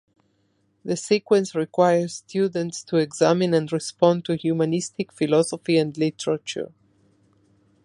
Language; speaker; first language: English; non-native, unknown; Spanish